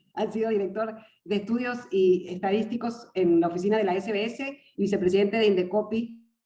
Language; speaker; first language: Spanish; native; Spanish